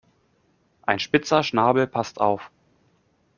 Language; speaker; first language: German; native; German